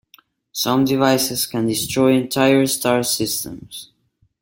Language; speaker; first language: English; non-native, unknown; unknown